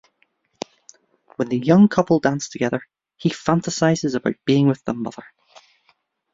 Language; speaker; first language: English; native; English